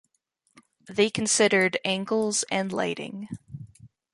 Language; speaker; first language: English; native; English